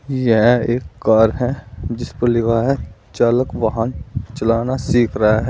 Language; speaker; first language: Hindi; native; Hindi